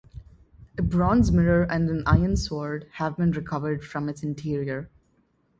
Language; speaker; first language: English; non-native, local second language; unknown